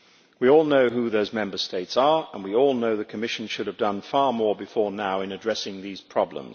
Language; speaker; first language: English; native; English